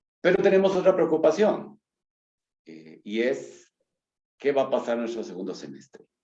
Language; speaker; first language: Spanish; native; Spanish